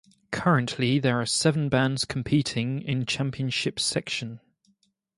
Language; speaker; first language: English; native; English